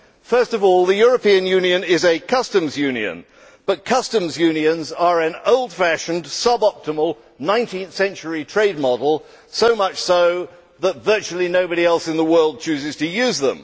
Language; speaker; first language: English; native; English